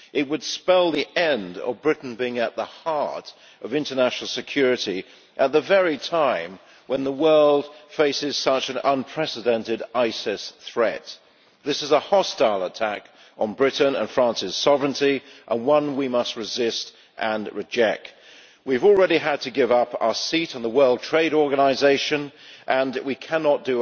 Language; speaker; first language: English; native; English